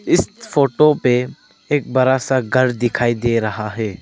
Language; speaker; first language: Hindi; early bilingual, other home language; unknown